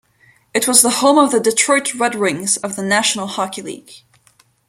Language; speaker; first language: English; non-native, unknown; French